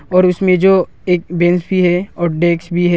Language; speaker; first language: Hindi; non-native, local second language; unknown